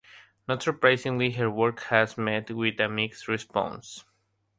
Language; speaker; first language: English; non-native, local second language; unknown